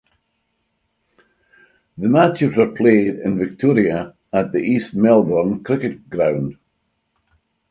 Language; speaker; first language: English; native; English